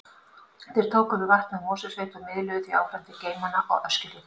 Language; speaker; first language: Icelandic; native; Icelandic